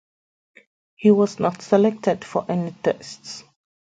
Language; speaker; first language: English; native; English